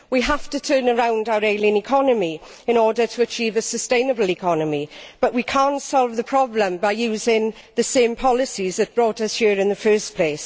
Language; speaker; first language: English; native; English